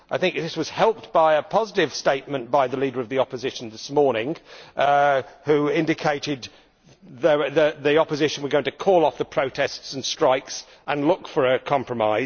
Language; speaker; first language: English; native; English